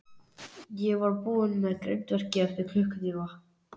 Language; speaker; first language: Icelandic; native; Icelandic